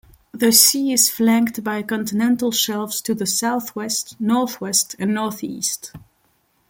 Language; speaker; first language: English; non-native, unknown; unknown